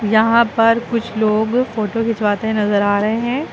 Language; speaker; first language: Hindi; native; Hindi